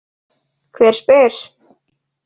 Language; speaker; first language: Icelandic; native; Icelandic